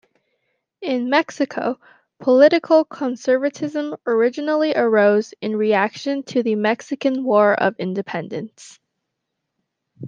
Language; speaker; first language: English; native; English